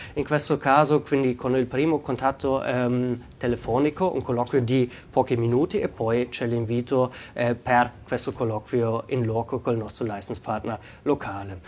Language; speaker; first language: Italian; non-native, fluent; German